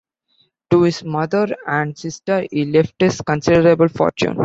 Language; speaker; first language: English; non-native, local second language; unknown